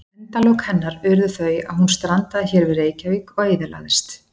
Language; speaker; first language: Icelandic; native; Icelandic